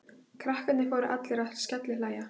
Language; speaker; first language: Icelandic; native; Icelandic